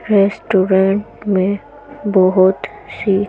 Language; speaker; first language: Hindi; native; Hindi